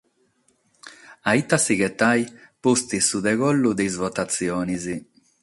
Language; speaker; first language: Sardinian; non-native, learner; Catalan